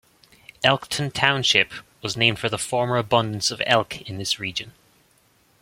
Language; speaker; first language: English; native; English